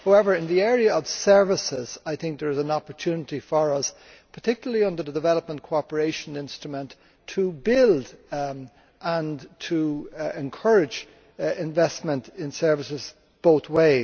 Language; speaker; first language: English; native; English